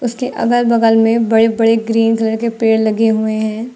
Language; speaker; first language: Hindi; native; Hindi